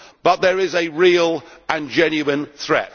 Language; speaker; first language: English; native; English